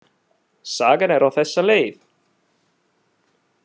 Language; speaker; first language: Icelandic; non-native, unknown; Italian